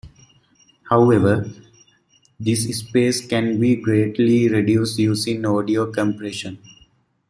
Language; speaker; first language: English; native; English